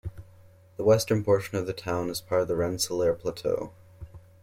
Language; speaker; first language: English; native; English